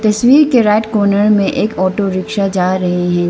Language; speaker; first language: Hindi; non-native, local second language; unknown